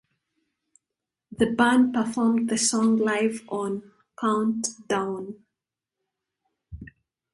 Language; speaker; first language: English; native; English